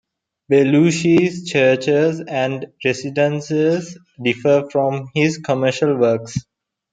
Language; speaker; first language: English; non-native, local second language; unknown